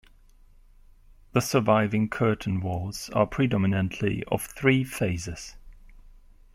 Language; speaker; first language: English; non-native, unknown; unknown